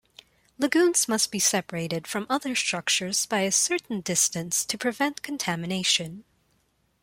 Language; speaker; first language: English; non-native, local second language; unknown